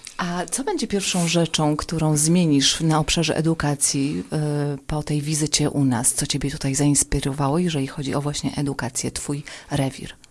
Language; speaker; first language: Polish; native; Polish